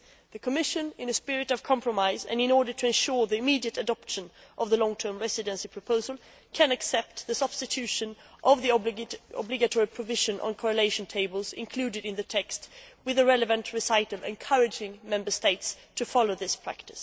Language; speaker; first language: English; non-native, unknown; Swedish